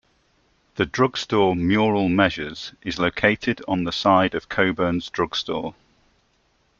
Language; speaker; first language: English; native; English